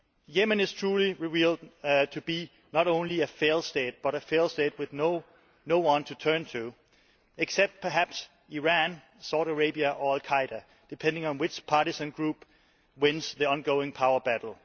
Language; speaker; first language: English; non-native, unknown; Danish